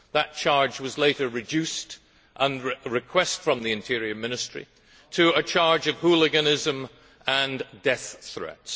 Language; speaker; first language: English; native; English